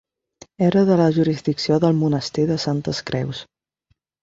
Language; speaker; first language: Catalan; non-native, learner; Spanish